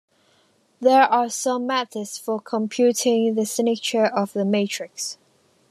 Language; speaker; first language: English; non-native, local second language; Cantonese